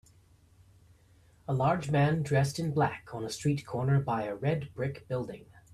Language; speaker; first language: English; native; English